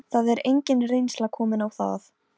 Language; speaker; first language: Icelandic; non-native, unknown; Polish